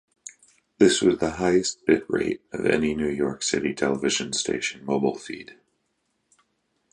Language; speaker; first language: English; native; English